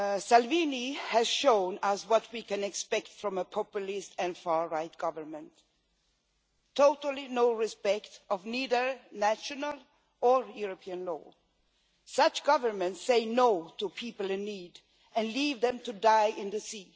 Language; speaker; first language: English; non-native, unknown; Swedish